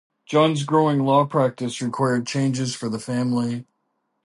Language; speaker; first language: English; native; English